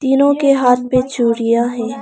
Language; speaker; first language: Hindi; non-native, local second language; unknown